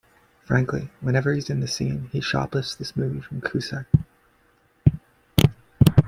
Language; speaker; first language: English; native; English